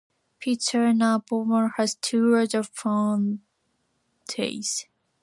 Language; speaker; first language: English; non-native, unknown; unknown